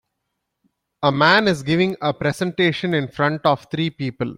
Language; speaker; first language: English; non-native, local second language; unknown